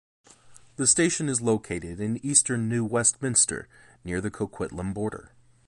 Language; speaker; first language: English; native; English